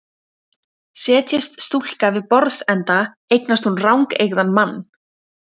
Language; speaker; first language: Icelandic; native; Icelandic